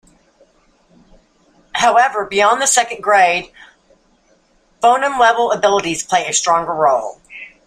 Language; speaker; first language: English; native; English